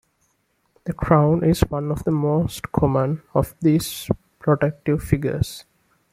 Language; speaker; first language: English; non-native, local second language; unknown